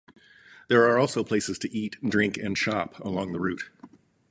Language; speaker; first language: English; native; English